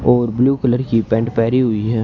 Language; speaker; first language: Hindi; native; Hindi